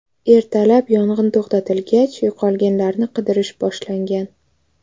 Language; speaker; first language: Uzbek; native; Uzbek